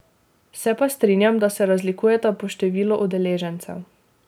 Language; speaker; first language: Slovenian; native; Slovenian